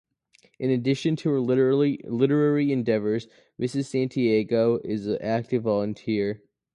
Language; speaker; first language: English; native; English